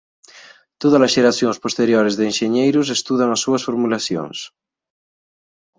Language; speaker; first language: Galician; native; Galician